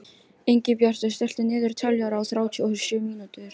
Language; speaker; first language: Icelandic; non-native, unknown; Filipino